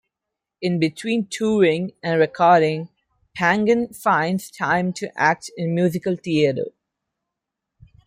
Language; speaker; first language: English; non-native, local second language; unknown